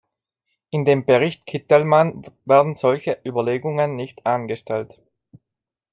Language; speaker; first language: German; non-native, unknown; Italian